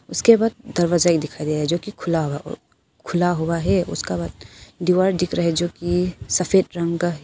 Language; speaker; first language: Hindi; non-native, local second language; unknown